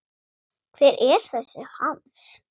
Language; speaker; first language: Icelandic; non-native, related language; Swedish